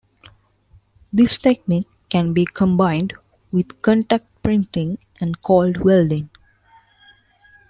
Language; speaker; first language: English; non-native, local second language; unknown